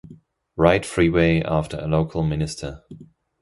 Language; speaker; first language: English; non-native, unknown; German